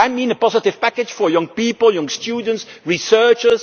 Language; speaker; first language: English; non-native, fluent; Dutch